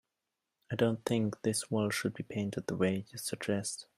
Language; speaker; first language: English; non-native, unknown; German